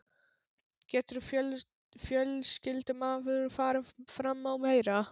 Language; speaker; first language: Icelandic; non-native, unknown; Polish